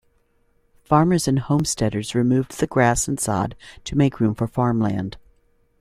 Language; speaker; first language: English; native; English